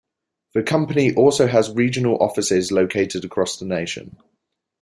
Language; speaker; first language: English; native; English